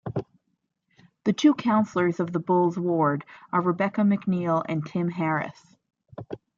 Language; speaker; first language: English; native; English